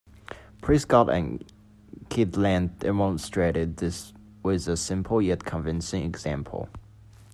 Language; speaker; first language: English; non-native, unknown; Chinese